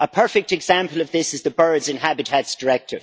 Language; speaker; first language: English; native; English